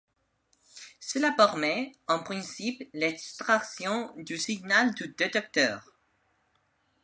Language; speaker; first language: French; non-native, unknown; Spanish